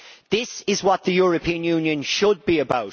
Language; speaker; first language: English; native; English